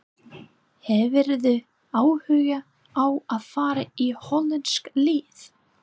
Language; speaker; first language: Icelandic; non-native, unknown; English